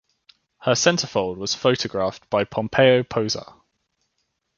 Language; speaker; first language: English; native; English